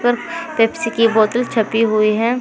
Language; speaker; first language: Hindi; native; Hindi